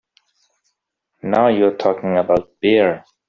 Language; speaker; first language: English; non-native, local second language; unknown